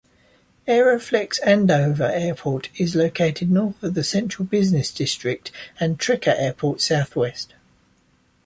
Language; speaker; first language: English; native; English